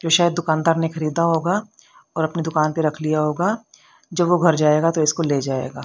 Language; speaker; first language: Hindi; native; Hindi